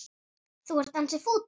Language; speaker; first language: Icelandic; native; Icelandic